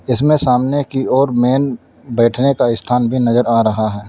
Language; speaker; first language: Hindi; native; Hindi